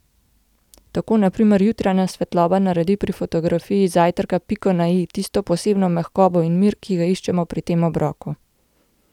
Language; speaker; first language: Slovenian; native; Slovenian